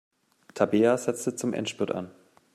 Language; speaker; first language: German; native; German